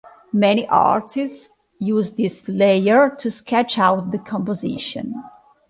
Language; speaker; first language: English; non-native, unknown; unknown